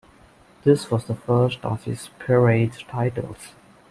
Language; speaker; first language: English; non-native, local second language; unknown